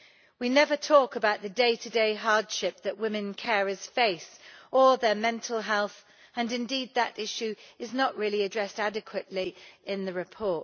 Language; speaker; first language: English; native; English